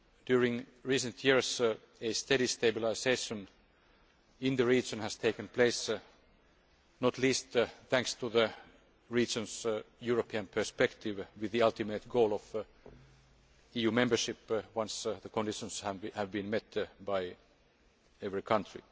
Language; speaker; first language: English; non-native, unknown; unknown